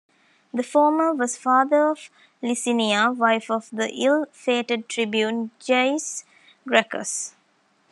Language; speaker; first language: English; non-native, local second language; Tamil